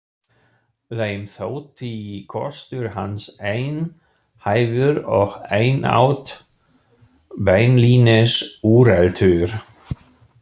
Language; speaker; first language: Icelandic; non-native, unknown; German